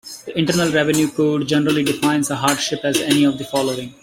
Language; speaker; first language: English; non-native, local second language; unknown